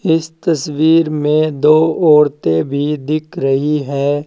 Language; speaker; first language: Hindi; native; Hindi